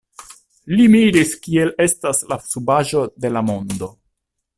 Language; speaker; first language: Esperanto; non-native, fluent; Italian